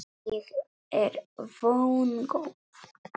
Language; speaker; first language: Icelandic; non-native, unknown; Polish